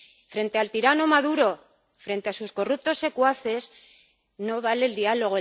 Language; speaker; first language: Spanish; native; Spanish